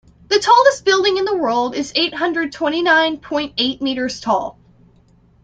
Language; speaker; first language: English; native; English